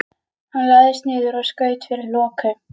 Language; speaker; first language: Icelandic; native; Icelandic